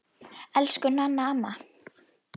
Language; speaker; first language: Icelandic; native; Icelandic